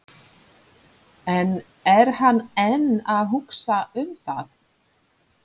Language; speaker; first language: Icelandic; non-native, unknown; Polish